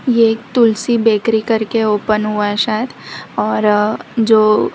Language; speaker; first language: Hindi; non-native, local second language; Gujarati